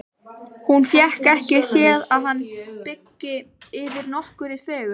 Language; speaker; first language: Icelandic; native; Icelandic